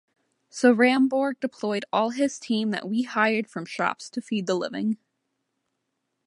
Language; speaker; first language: English; native; English